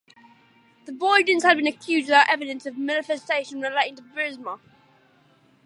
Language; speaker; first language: English; native; English